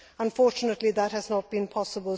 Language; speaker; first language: English; non-native, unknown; Swedish